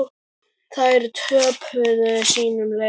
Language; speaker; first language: Icelandic; native; Icelandic